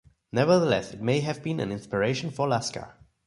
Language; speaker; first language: English; non-native, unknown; German